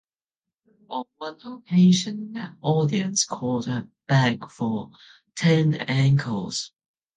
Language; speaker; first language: English; non-native, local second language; Cantonese